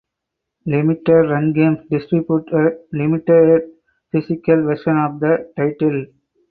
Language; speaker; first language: English; non-native, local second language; Tamil